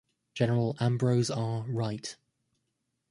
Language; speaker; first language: English; native; English